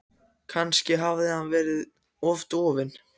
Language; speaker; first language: Icelandic; non-native, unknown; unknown